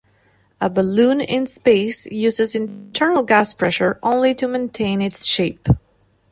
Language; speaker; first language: English; non-native, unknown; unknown